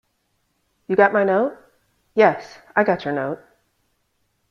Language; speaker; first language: English; native; English